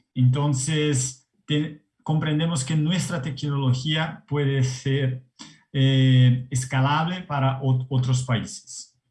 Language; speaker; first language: Spanish; non-native, related language; Portuguese